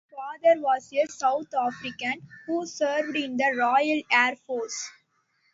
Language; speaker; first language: English; non-native, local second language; Tamil